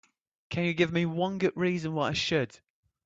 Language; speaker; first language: English; native; English